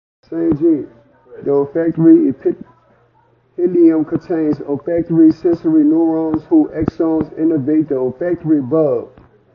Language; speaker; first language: English; native; English